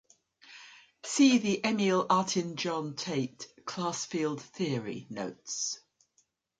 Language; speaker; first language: English; native; English